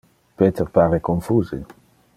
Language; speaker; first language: Interlingua; non-native, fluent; Dutch